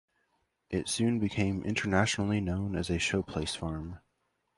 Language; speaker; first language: English; native; English